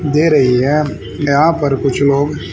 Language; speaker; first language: Hindi; native; Hindi